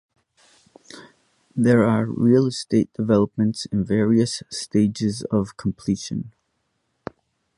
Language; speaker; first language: English; native; English